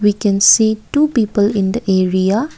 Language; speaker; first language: English; non-native, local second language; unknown